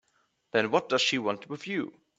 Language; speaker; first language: English; non-native, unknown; German